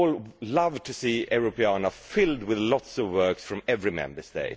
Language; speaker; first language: English; non-native, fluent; Swedish